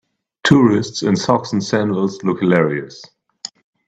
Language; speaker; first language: English; native; English